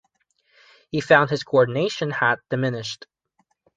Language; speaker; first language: English; non-native, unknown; Chinese